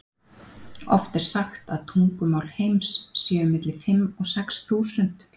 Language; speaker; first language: Icelandic; native; Icelandic